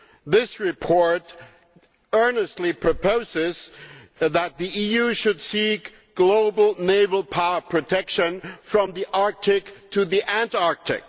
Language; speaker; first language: English; non-native, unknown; German